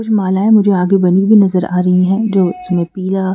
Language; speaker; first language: Hindi; native; Hindi